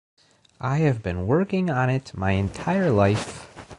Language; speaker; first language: English; native; English